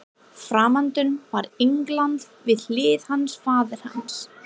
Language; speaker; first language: Icelandic; non-native, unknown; English